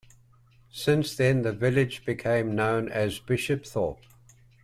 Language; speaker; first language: English; native; English